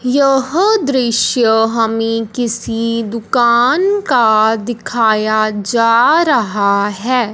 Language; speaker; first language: Hindi; non-native, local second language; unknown